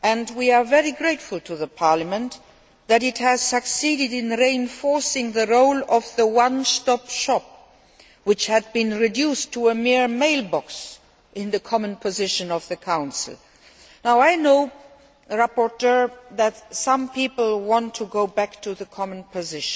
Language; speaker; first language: English; non-native, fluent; Luxembourgish